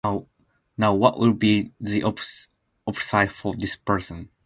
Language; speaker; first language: English; non-native, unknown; Japanese